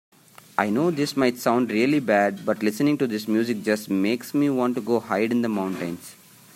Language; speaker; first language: English; non-native, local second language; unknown